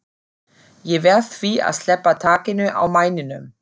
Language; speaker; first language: Icelandic; non-native, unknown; German